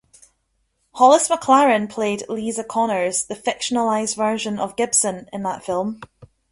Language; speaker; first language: English; native; English